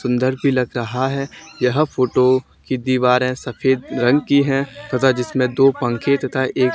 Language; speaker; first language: Hindi; native; Hindi